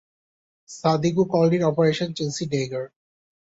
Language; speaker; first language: English; non-native, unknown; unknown